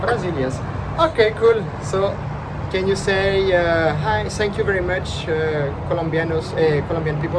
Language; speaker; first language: English; non-native, learner; Spanish